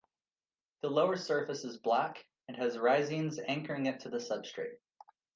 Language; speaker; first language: English; native; English